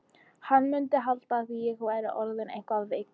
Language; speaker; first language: Icelandic; non-native, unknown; English